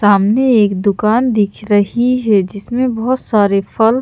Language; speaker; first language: Hindi; native; Hindi